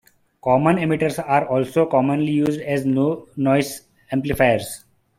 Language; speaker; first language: English; non-native, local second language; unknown